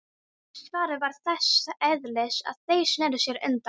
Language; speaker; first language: Icelandic; non-native, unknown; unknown